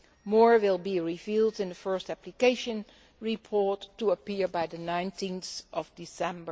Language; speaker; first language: English; non-native, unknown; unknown